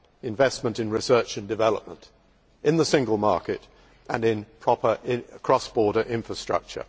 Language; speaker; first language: English; native; English